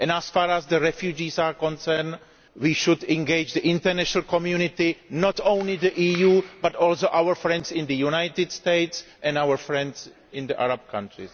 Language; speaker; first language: English; non-native, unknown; Greek